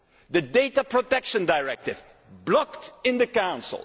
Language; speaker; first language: English; non-native, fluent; Dutch